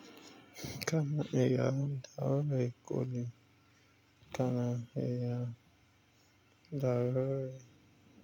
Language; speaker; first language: Hausa; native; Hausa